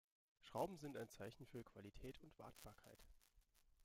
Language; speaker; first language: German; native; German